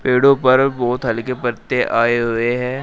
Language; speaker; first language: Hindi; native; Hindi